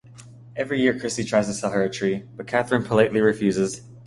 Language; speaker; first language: English; native; English